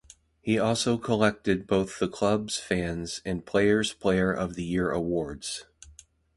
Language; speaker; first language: English; native; English